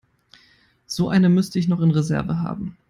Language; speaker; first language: English; non-native, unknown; German